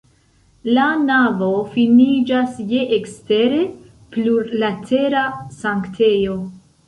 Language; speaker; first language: Esperanto; non-native, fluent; Central Kurdish